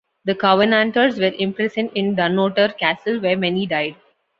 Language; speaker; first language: English; non-native, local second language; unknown